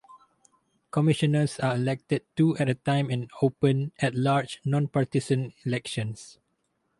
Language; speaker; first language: English; non-native, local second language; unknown